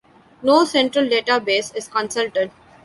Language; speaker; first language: English; non-native, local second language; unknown